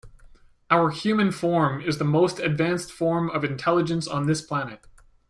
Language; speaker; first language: English; native; English